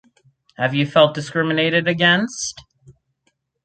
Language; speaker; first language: English; native; English